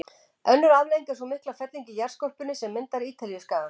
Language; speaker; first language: Icelandic; native; Icelandic